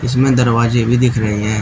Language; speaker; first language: Hindi; native; Hindi